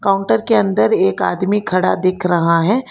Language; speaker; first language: Hindi; non-native, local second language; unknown